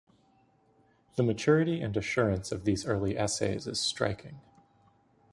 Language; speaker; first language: English; native; English